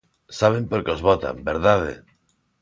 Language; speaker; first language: Galician; non-native, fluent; Spanish